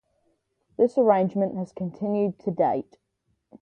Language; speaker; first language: English; native; English